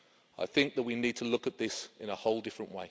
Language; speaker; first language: English; native; English